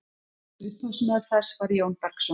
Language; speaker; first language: Icelandic; native; Icelandic